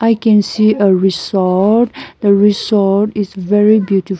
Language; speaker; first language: English; non-native, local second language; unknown